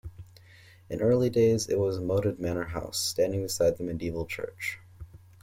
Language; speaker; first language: English; native; English